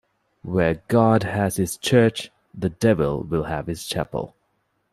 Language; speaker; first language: English; non-native, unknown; Divehi